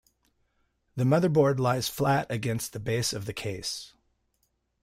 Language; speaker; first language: English; native; English